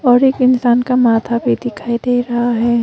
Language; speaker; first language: Hindi; early bilingual, other home language; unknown